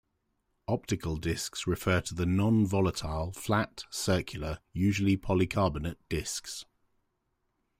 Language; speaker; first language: English; native; English